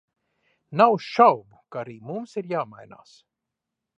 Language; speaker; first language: Latvian; early bilingual, heritage; Latvian